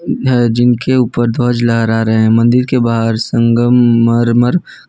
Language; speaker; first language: Hindi; non-native, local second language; Gujarati